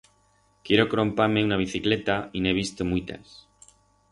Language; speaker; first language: Aragonese; non-native, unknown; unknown